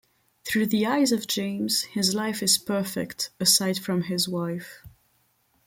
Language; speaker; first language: English; non-native, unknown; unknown